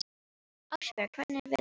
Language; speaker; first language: Icelandic; non-native, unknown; Filipino